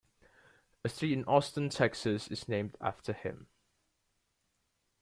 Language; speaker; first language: English; native; English